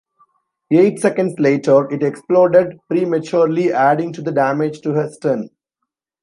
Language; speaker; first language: English; non-native, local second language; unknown